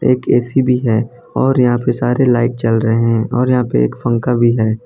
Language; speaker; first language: Hindi; non-native, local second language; Gujarati